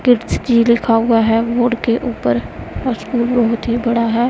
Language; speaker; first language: Hindi; non-native, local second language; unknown